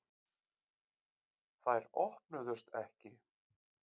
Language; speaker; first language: Icelandic; native; Icelandic